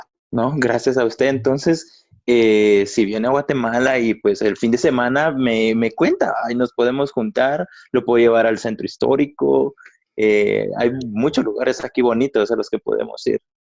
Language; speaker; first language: Spanish; native; Spanish